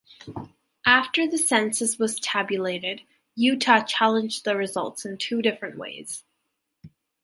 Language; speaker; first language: English; native; English